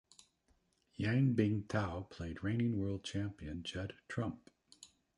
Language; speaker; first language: English; native; English